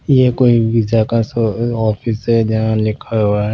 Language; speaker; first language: Hindi; non-native, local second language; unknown